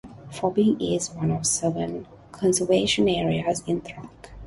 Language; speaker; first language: English; non-native, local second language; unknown